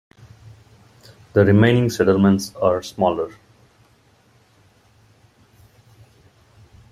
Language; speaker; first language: English; non-native, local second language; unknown